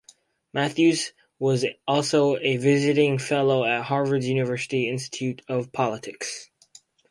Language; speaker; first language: English; native; English